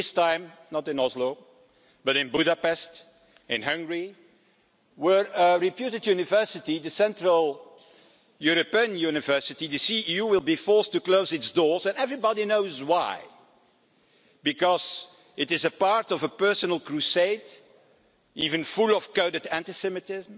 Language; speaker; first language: English; non-native, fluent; Dutch